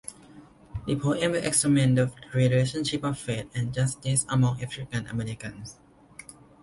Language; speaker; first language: English; non-native, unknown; Thai